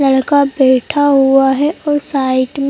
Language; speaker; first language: Hindi; native; Hindi